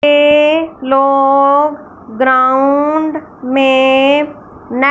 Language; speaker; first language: Hindi; non-native, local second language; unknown